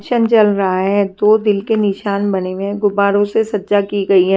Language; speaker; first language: Hindi; non-native, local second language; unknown